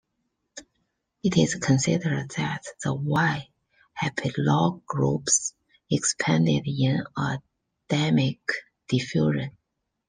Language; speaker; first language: English; non-native, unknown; Chinese